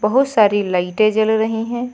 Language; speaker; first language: Hindi; native; Hindi